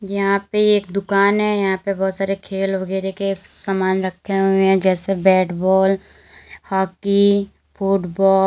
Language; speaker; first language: Hindi; native; Hindi